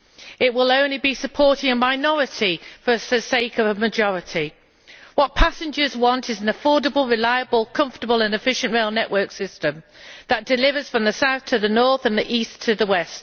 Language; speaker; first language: English; native; English